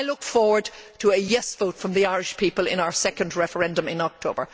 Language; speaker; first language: English; native; English